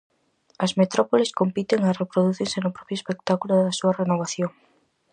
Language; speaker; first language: Galician; native; Galician